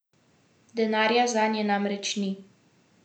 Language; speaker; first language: Slovenian; native; Slovenian